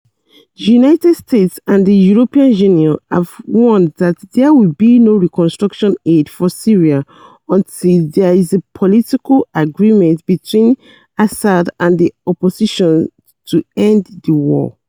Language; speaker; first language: English; non-native, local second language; Yoruba